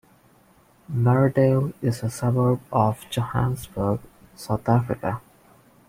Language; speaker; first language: English; non-native, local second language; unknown